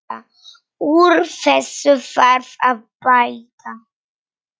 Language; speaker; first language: Icelandic; non-native, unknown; Polish